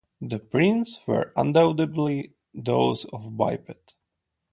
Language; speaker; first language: English; non-native, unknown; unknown